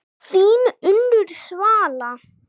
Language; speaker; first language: Icelandic; non-native, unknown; English